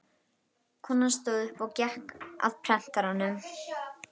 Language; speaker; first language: Icelandic; native; Icelandic